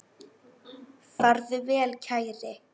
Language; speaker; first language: Icelandic; native; Icelandic